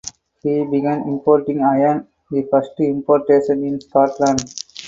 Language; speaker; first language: English; non-native, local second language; Tamil